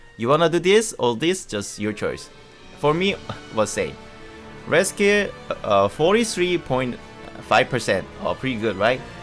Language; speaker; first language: English; non-native, learner; Korean